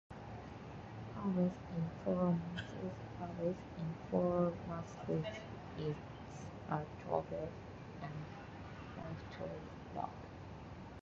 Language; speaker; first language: English; non-native, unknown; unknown